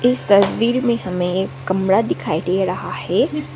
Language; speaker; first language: Hindi; non-native, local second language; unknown